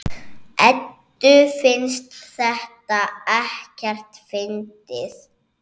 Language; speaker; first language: Icelandic; native; Icelandic